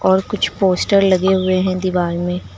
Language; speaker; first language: Hindi; native; Hindi